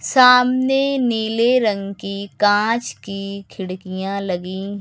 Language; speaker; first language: Hindi; native; Hindi